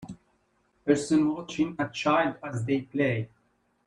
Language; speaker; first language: English; native; English